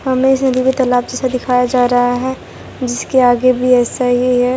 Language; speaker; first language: Hindi; non-native, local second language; Gujarati